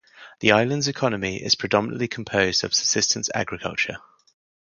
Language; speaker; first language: English; native; English